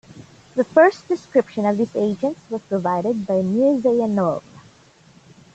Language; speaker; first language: English; non-native, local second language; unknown